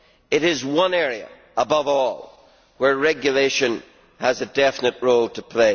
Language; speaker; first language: English; native; English